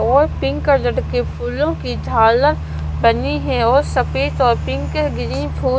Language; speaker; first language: Hindi; non-native, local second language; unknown